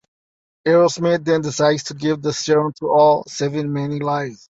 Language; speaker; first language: English; native; English